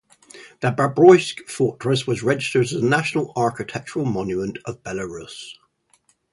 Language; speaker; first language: English; native; English